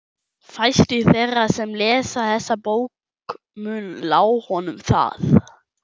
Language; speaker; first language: Icelandic; non-native, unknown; German